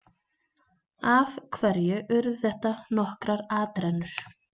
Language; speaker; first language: Icelandic; native; Icelandic